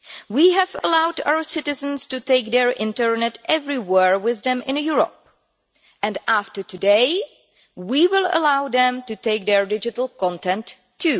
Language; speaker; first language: English; non-native, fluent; Czech